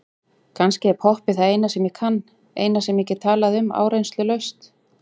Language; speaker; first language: Icelandic; native; Icelandic